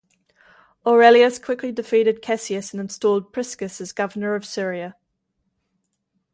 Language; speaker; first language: English; native; English